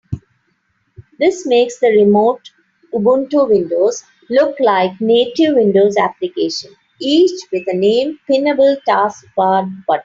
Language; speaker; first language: English; non-native, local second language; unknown